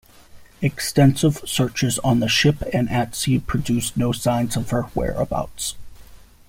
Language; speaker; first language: English; native; English